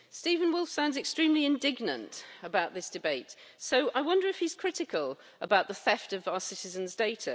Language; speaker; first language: English; native; English